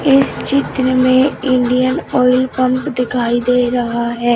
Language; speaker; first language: Hindi; native; Hindi